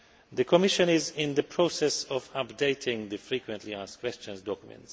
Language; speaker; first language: English; non-native, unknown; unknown